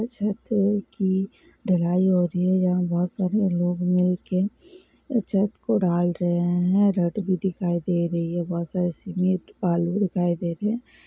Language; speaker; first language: Hindi; non-native, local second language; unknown